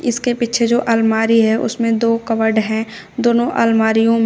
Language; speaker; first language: Hindi; native; Hindi